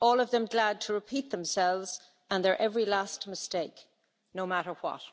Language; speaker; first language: English; native; English